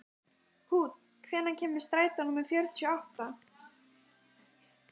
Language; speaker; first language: Icelandic; native; Icelandic